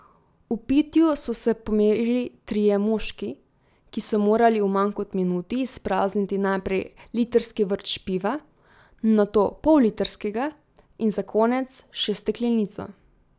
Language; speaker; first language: Slovenian; native; Slovenian